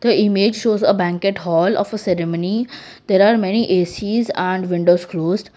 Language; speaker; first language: English; non-native, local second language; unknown